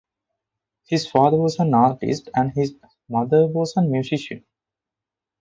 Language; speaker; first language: English; non-native, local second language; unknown